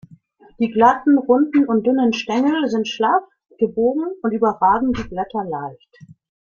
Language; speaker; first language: German; native; German